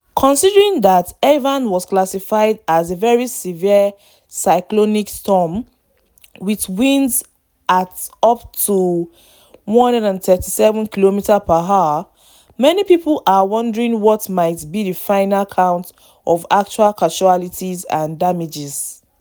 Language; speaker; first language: English; non-native, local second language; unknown